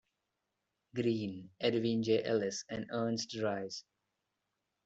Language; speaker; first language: English; non-native, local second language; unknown